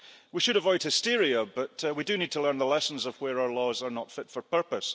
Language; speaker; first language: English; early bilingual, heritage; English